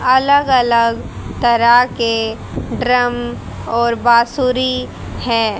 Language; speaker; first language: Hindi; native; Hindi